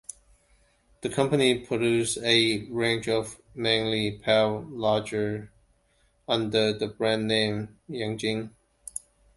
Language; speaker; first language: English; non-native, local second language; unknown